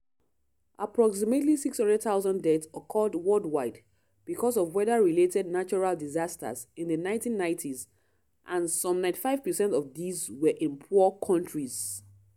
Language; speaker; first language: English; non-native, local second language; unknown